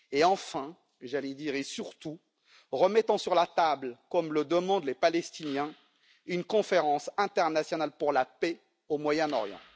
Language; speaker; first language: French; native; French